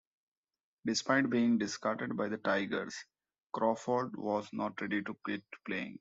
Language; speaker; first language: English; non-native, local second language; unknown